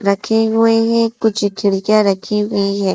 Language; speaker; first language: Hindi; native; Hindi